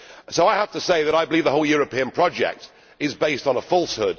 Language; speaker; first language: English; native; English